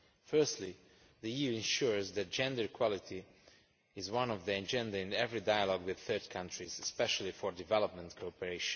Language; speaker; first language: English; non-native, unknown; Romanian